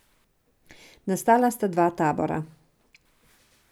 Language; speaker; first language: Slovenian; non-native, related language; Serbian